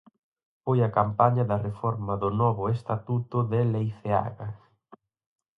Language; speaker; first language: Galician; native; Galician